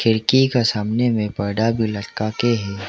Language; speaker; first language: Hindi; non-native, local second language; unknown